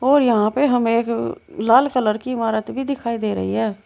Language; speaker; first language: Hindi; native; Hindi